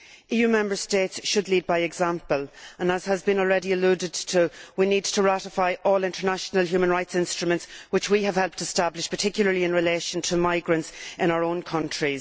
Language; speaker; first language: English; native; English